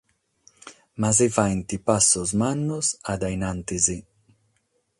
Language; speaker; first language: Sardinian; non-native, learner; Catalan